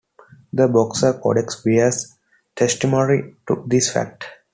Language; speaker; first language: English; non-native, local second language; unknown